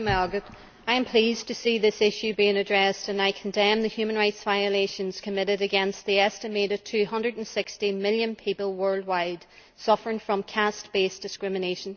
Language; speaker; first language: English; native; English